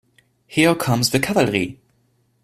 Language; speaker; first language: English; non-native, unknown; French